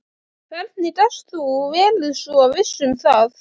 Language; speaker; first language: Icelandic; native; Icelandic